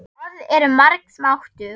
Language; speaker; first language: Icelandic; non-native, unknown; German